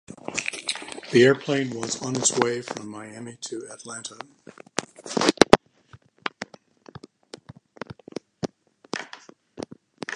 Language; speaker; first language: English; native; English